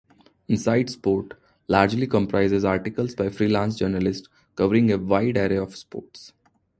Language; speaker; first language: English; non-native, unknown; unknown